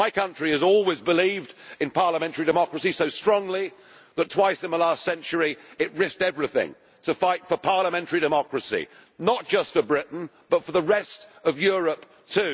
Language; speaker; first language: English; native; English